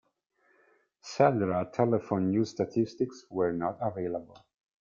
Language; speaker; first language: English; non-native, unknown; Italian